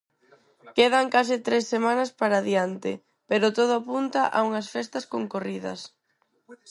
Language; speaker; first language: Galician; non-native, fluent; Spanish